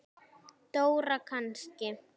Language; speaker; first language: Icelandic; native; Icelandic